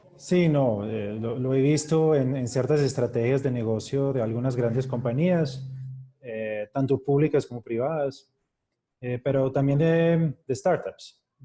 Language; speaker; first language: Spanish; non-native, related language; Portuguese